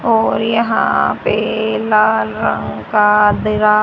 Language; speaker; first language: Hindi; native; Hindi